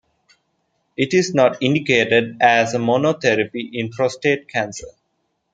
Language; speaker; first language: English; non-native, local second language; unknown